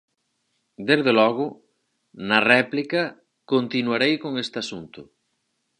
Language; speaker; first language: Galician; native; Galician